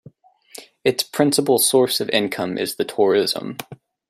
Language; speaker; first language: English; native; English